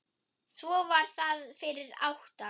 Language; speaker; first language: Icelandic; non-native, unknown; German